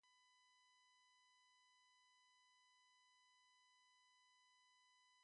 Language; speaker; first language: English; native; English